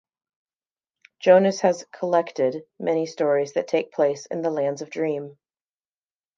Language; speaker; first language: English; native; English